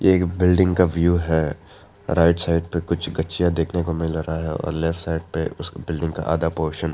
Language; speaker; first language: Hindi; non-native, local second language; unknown